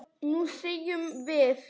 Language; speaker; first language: Icelandic; non-native, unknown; Polish